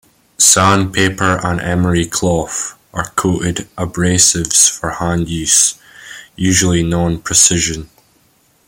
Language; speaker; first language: English; native; English